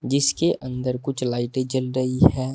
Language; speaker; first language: Hindi; native; Hindi